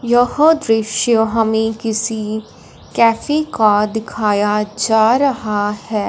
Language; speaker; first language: Hindi; non-native, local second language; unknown